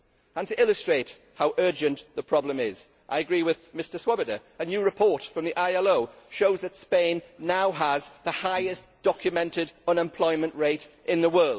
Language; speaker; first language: English; native; English